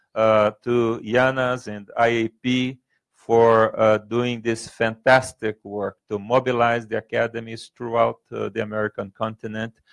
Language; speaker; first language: English; non-native, fluent; Portuguese